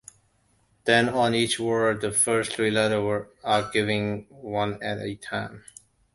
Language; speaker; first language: English; non-native, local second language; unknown